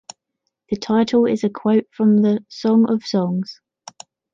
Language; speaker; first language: English; native; English